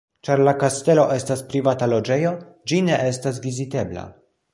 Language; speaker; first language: Esperanto; non-native, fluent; Polish